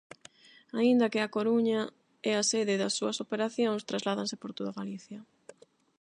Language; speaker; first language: Galician; non-native, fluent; Spanish